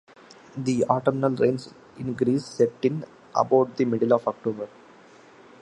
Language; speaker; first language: English; non-native, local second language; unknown